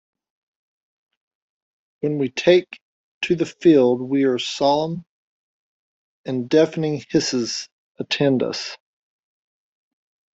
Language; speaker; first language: English; native; English